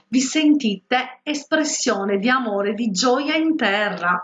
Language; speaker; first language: Italian; native; Italian